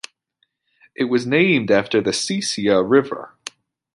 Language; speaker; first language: English; native; English